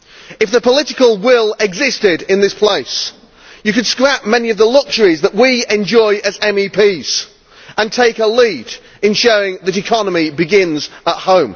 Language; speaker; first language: English; native; English